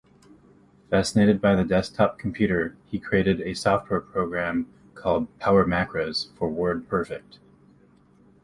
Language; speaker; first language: English; native; English